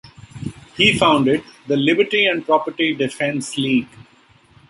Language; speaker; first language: English; non-native, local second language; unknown